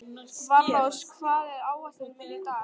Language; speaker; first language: Icelandic; native; Icelandic